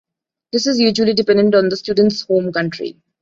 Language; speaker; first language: English; non-native, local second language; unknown